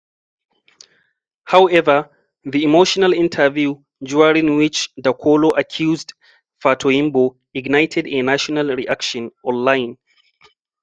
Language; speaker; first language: English; non-native, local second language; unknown